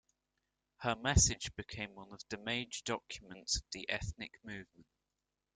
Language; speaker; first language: English; native; English